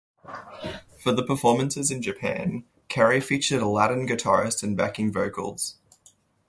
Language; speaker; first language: English; native; English